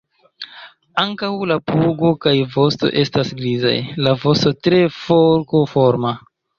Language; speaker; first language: Esperanto; non-native, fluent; Chinese